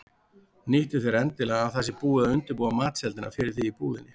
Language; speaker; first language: Icelandic; native; Icelandic